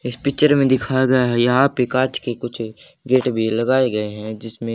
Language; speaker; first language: Hindi; native; Hindi